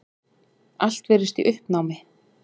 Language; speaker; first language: Icelandic; native; Icelandic